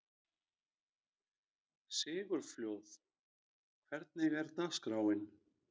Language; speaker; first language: Icelandic; native; Icelandic